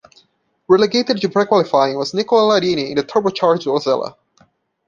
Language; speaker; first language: English; non-native, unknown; Portuguese